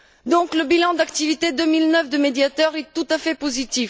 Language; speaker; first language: French; non-native, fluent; Bulgarian